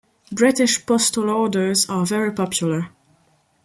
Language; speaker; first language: English; non-native, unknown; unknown